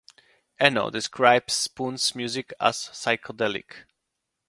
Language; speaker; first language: English; non-native, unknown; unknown